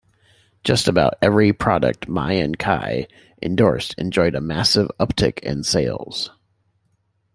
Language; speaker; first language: English; native; English